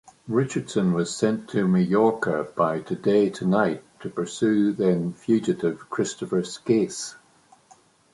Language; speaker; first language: English; native; English